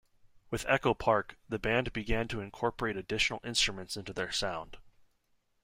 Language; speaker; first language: English; native; English